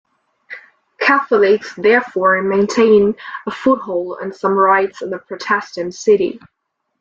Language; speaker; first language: English; non-native, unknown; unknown